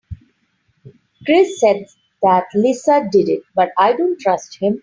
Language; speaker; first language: English; non-native, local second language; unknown